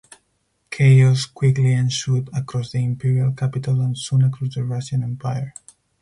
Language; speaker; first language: English; non-native, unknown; Spanish